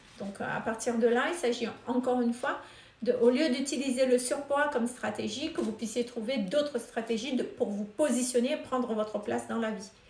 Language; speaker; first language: French; non-native, local second language; Malagasy